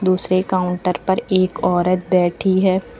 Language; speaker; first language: Hindi; native; Hindi